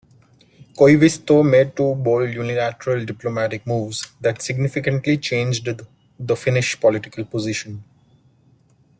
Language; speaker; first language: English; non-native, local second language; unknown